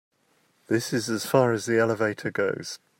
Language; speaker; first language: English; native; English